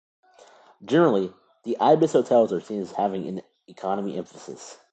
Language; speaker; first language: English; native; English